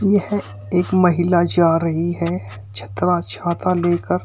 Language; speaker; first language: Hindi; native; Hindi